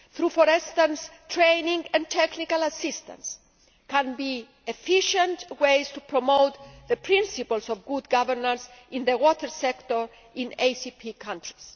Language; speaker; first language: English; non-native, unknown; Greek